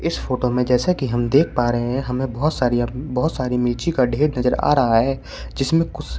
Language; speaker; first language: Hindi; native; Hindi